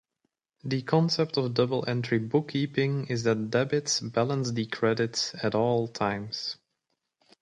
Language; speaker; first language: English; native; English